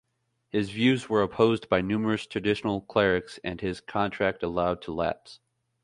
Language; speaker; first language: English; native; English